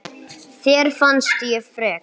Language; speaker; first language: Icelandic; non-native, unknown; English